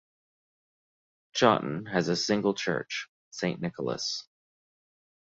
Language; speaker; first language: English; native; English